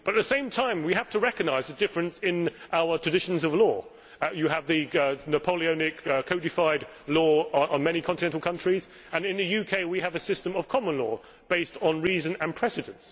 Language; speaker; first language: English; native; English